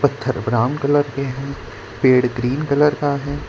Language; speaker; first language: Hindi; non-native, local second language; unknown